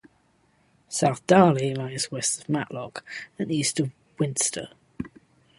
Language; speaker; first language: English; native; English